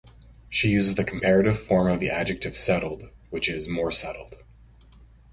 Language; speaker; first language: English; native; English